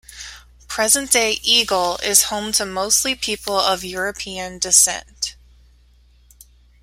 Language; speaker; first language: English; native; English